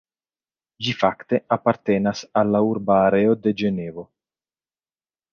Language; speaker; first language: Esperanto; non-native, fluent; Italian